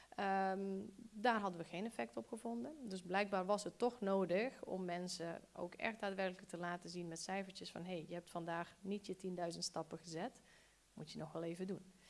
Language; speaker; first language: Dutch; early bilingual, other home language; Bosnian